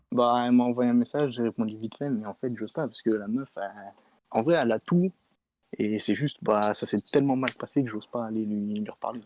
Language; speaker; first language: French; native; French